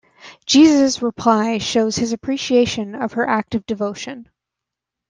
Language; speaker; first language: English; native; English